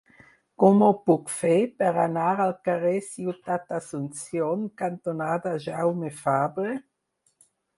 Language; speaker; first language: Catalan; non-native, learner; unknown